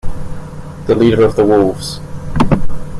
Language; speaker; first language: English; native; English